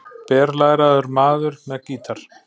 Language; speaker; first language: Icelandic; native; Icelandic